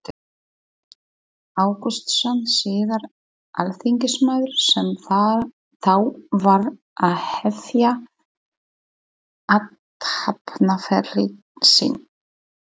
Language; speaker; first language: Icelandic; non-native, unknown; Polish